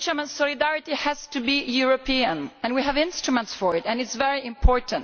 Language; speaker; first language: English; non-native, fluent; Italian